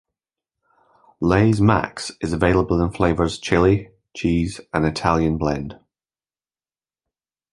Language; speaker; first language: English; native; English